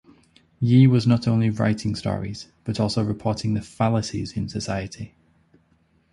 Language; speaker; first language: English; native; English